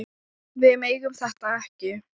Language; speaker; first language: Icelandic; non-native, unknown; Thai